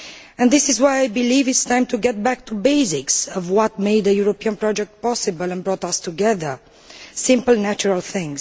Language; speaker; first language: English; non-native, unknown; Romanian